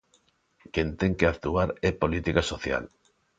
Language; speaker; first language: Galician; non-native, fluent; Spanish